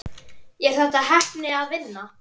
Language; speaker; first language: Icelandic; native; Icelandic